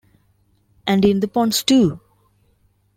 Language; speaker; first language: English; non-native, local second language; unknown